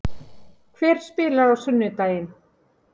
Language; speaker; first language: Icelandic; native; Icelandic